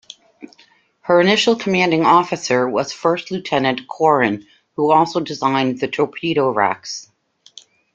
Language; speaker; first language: English; native; English